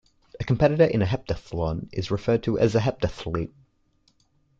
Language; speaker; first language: English; native; English